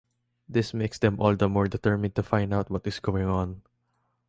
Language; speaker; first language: English; non-native, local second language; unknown